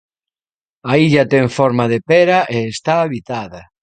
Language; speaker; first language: Galician; native; Galician